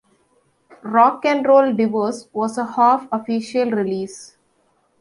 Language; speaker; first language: English; non-native, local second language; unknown